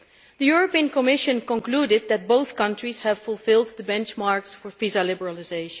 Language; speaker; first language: English; non-native, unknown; Dutch